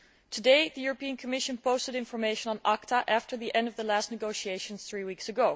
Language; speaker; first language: English; non-native, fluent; Dutch